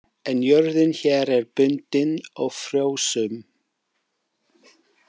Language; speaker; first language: Icelandic; non-native, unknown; English